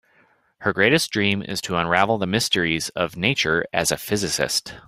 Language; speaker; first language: English; native; English